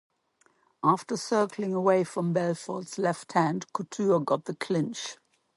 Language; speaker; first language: English; non-native, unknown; German